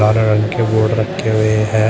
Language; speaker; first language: Hindi; native; Hindi